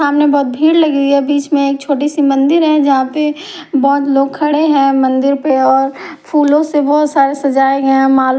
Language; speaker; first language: Hindi; non-native, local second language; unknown